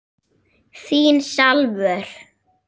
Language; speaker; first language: Icelandic; native; Icelandic